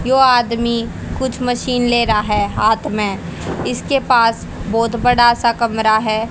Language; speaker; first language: Hindi; native; Hindi